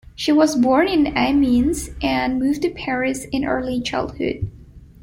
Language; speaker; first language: English; non-native, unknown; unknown